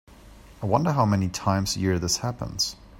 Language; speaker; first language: English; native; English